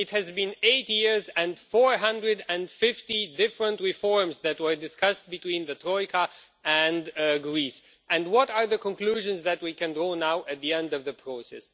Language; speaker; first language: English; non-native, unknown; Romanian